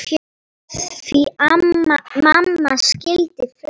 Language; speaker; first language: Icelandic; non-native, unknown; Polish